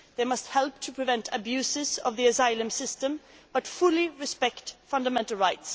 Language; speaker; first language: English; non-native, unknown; Swedish